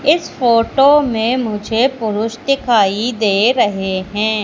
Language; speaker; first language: Hindi; native; Hindi